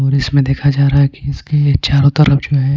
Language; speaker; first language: Hindi; non-native, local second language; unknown